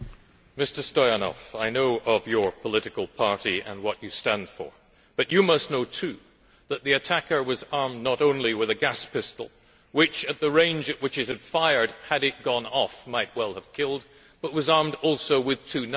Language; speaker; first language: English; native; English